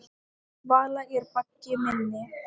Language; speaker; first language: Icelandic; non-native, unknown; Thai